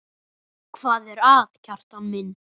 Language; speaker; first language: Icelandic; native; Icelandic